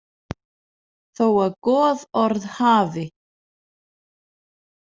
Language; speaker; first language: Icelandic; non-native, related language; Danish